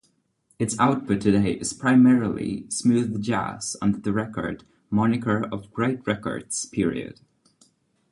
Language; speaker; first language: English; non-native, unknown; Czech